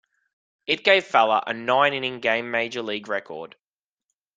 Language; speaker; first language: English; native; English